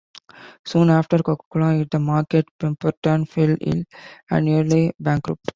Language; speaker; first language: English; non-native, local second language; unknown